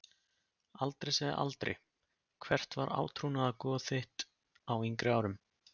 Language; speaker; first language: Icelandic; native; Icelandic